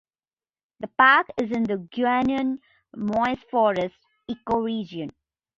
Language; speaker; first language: English; non-native, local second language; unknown